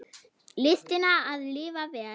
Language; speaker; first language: Icelandic; non-native, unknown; German